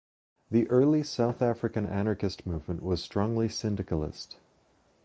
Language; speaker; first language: English; native; English